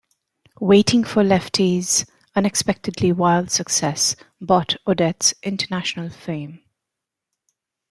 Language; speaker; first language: English; native; English